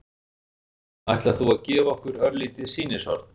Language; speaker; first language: Icelandic; native; Icelandic